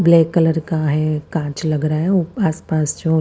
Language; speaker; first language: Hindi; non-native, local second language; Punjabi